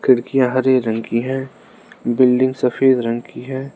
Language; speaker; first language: Hindi; non-native, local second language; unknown